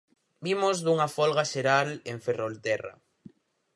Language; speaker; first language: Galician; native; Galician